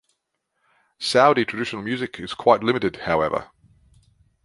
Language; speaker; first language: English; native; English